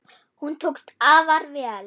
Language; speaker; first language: Icelandic; non-native, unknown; German